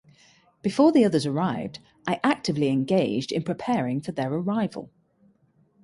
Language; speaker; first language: English; native; English